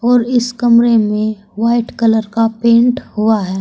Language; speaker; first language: Hindi; native; Hindi